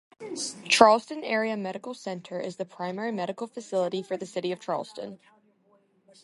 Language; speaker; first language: English; native; English